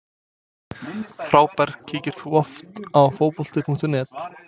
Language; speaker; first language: Icelandic; non-native, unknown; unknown